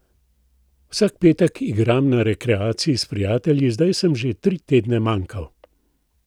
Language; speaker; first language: Slovenian; native; Slovenian